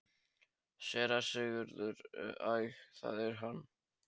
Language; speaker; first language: Icelandic; non-native, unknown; Polish